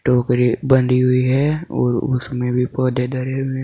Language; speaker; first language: Hindi; native; Hindi